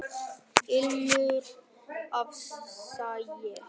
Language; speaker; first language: Icelandic; non-native, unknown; Vietnamese